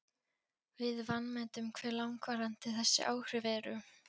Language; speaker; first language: Icelandic; non-native, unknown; Polish